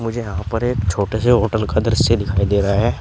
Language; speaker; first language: Hindi; native; Hindi